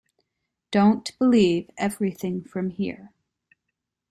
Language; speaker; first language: English; native; English